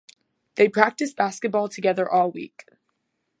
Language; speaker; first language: English; native; English